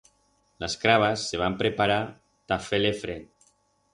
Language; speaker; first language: Aragonese; non-native, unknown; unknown